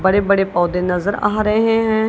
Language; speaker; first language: Hindi; non-native, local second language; Punjabi